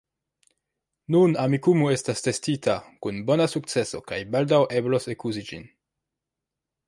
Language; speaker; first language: Esperanto; non-native, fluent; French